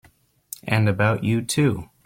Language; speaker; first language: English; native; English